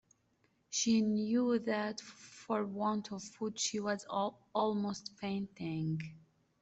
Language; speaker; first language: English; native; English